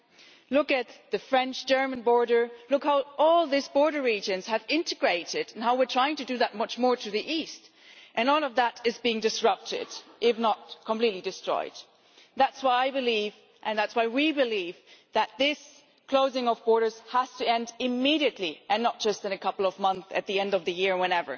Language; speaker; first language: English; non-native, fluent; German